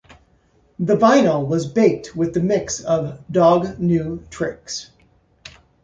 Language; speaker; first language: English; native; English